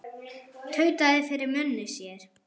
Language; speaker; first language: Icelandic; non-native, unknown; German